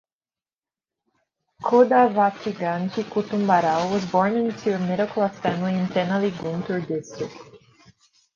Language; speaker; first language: English; non-native, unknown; Portuguese